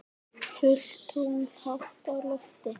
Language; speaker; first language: Icelandic; native; Icelandic